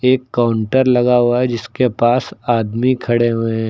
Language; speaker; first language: Hindi; native; Hindi